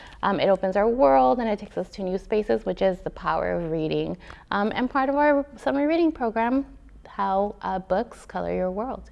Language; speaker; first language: English; native; English